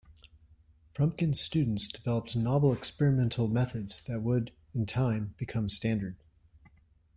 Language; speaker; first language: English; native; English